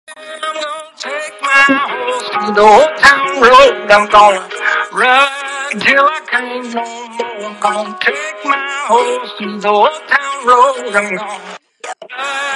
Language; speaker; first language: English; native; English